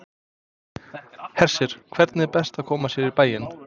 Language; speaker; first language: Icelandic; non-native, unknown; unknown